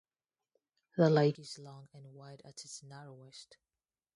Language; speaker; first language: English; non-native, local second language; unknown